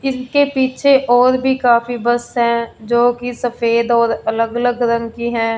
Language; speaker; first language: Hindi; non-native, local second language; Punjabi